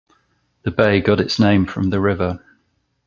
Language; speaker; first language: English; native; English